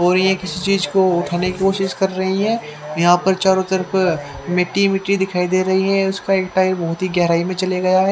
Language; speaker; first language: Hindi; native; Hindi